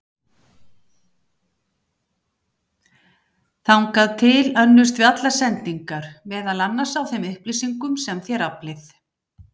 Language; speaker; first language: Icelandic; native; Icelandic